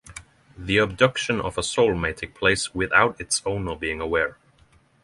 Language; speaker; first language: English; non-native, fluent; Norwegian